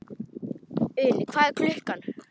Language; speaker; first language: Icelandic; non-native, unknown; Polish